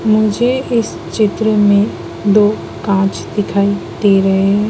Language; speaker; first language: Hindi; native; Hindi